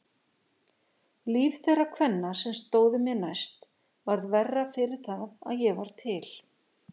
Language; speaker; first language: Icelandic; native; Icelandic